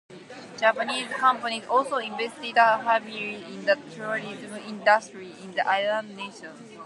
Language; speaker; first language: English; non-native, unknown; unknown